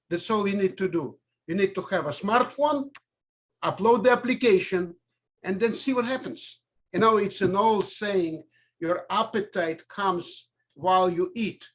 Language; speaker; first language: English; non-native, fluent; Russian